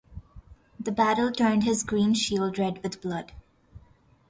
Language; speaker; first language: English; non-native, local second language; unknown